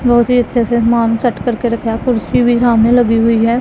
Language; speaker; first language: Hindi; non-native, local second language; Punjabi